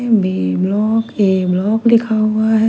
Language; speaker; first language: Hindi; non-native, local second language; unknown